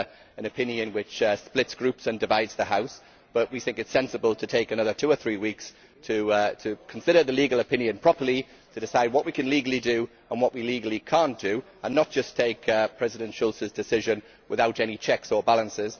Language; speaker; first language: English; native; English